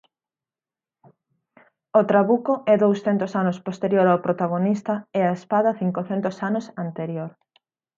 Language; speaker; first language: Galician; native; Galician